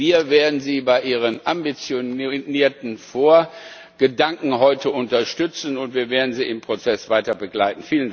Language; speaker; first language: German; non-native, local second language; Luxembourgish